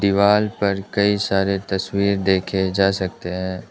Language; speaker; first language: Hindi; non-native, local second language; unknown